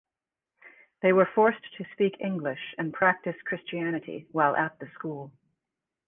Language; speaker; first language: English; native; English